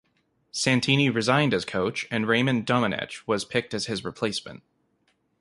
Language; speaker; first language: English; native; English